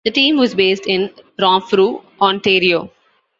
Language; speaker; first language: English; non-native, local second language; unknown